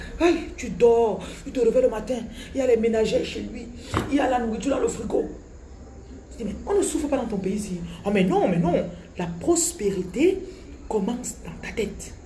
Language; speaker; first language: French; non-native, local second language; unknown